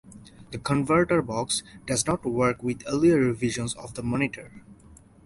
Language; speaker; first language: English; non-native, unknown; Bangla